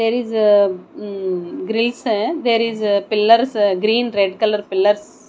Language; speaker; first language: English; non-native, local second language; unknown